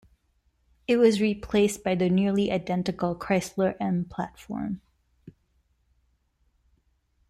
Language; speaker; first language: English; non-native, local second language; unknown